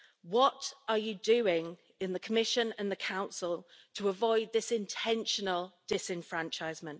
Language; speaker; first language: English; native; English